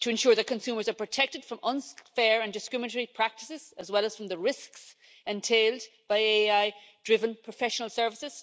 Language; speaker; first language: English; native; English